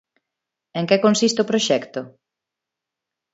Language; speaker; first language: Galician; non-native, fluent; Spanish